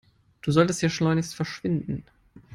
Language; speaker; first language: English; non-native, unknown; German